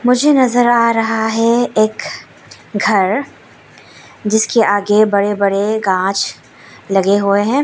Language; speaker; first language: Hindi; non-native, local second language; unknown